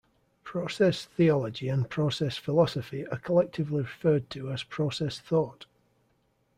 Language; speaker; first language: English; native; English